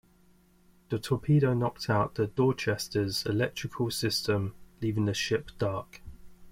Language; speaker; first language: English; native; English